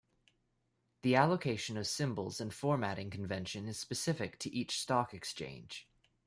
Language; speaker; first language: English; native; English